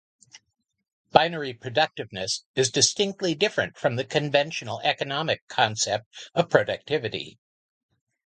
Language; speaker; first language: English; native; English